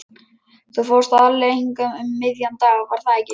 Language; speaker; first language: Icelandic; non-native, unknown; Lithuanian